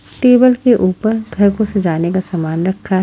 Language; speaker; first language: Hindi; native; Hindi